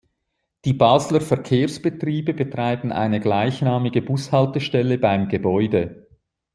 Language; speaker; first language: German; native; German